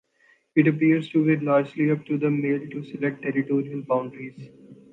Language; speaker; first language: English; non-native, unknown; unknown